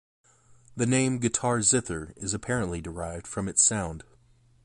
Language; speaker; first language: English; native; English